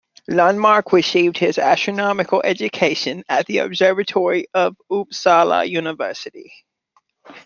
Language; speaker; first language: English; native; English